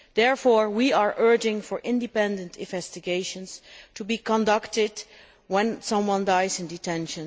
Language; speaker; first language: English; non-native, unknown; Dutch